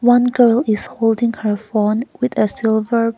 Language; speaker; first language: English; non-native, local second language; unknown